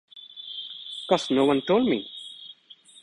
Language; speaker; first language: English; non-native, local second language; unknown